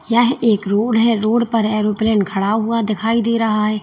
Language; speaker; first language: Hindi; native; Hindi